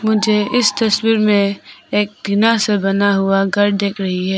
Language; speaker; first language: Hindi; non-native, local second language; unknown